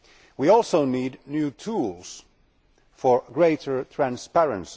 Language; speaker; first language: English; non-native, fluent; Finnish